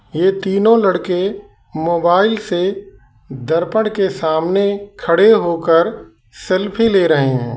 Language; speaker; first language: Hindi; native; Hindi